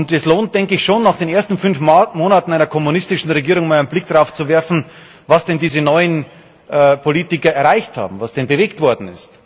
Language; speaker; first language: German; native; German